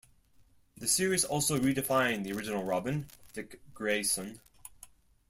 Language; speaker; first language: English; non-native, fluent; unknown